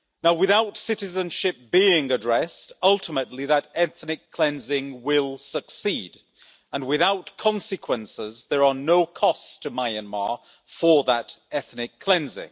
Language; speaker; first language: English; native; English